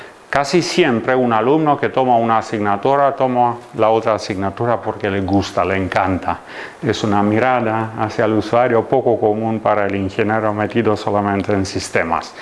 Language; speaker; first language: Spanish; non-native, fluent; Romanian